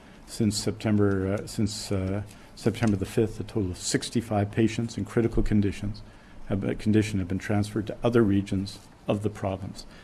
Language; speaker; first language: English; native; English